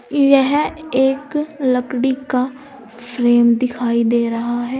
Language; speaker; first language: Hindi; native; Hindi